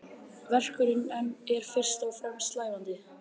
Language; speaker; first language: Icelandic; native; Icelandic